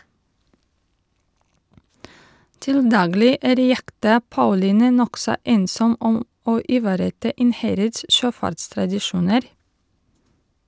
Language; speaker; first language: Norwegian; non-native, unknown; Russian